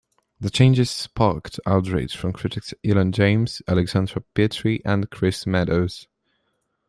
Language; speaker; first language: English; non-native, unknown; Polish